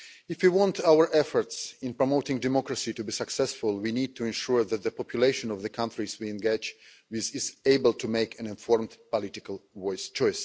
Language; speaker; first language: English; non-native, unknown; Russian